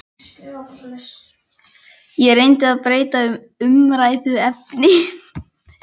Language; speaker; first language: Icelandic; non-native, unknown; Polish